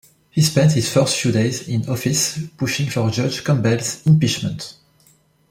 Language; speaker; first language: English; non-native, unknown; French